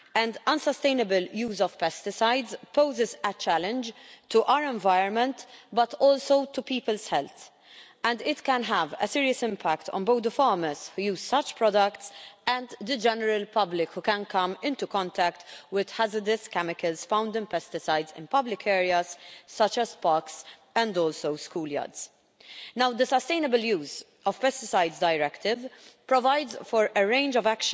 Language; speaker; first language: English; non-native, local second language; Maltese